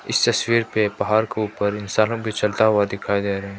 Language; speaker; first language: Hindi; non-native, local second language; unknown